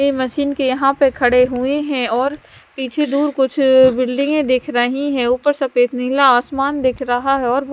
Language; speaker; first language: Hindi; non-native, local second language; Punjabi